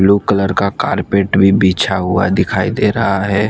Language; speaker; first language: Hindi; non-native, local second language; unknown